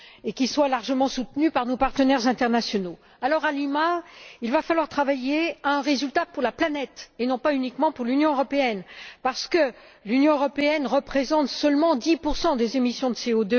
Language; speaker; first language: French; native; French